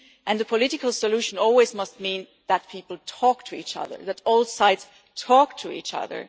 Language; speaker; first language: English; non-native, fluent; German